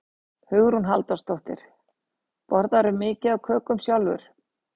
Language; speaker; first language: Icelandic; native; Icelandic